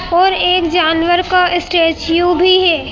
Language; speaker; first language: Hindi; native; Hindi